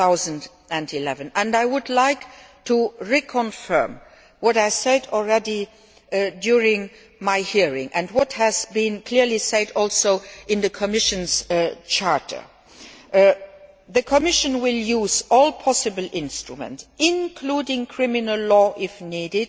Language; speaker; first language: English; non-native, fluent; Luxembourgish